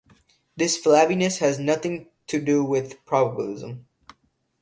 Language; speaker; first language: English; native; English